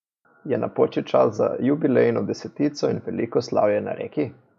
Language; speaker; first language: Slovenian; native; Slovenian